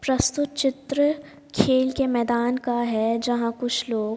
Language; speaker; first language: Hindi; native; Hindi